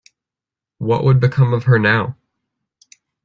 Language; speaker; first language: English; native; English